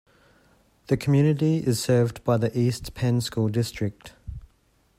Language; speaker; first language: English; native; English